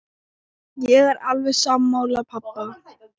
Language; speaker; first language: Icelandic; non-native, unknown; Thai